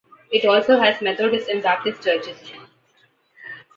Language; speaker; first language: English; non-native, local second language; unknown